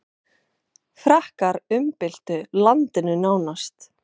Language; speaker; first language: Icelandic; non-native, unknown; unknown